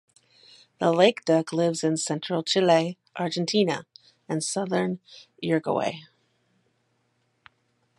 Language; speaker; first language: English; native; English